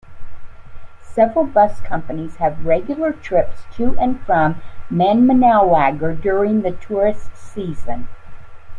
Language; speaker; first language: English; native; English